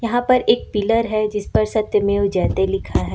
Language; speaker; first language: Hindi; native; Hindi